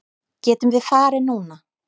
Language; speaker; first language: Icelandic; native; Icelandic